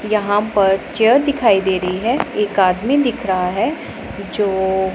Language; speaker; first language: Hindi; non-native, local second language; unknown